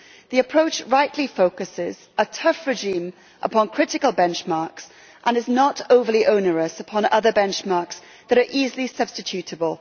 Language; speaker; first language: English; native; English